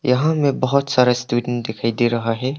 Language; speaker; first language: Hindi; non-native, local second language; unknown